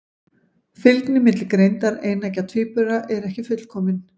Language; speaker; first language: Icelandic; native; Icelandic